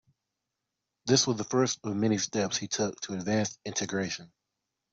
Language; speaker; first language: English; non-native, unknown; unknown